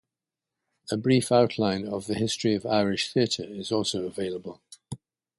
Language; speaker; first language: English; native; English